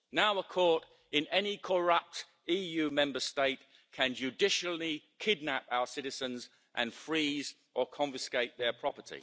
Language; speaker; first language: English; native; English